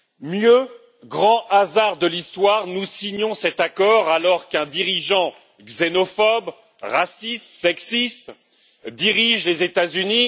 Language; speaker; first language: French; native; French